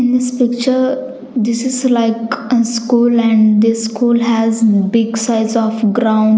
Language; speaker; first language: English; non-native, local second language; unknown